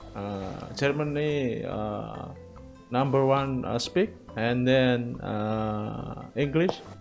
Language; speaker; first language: English; non-native, learner; Indonesian